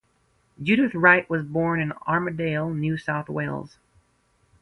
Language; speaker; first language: English; native; English